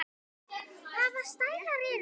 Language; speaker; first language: Icelandic; native; Icelandic